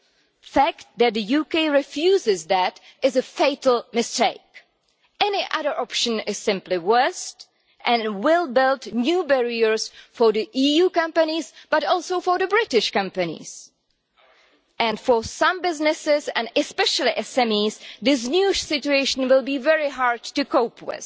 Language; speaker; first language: English; non-native, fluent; Czech